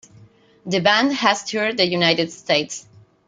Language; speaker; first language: English; non-native, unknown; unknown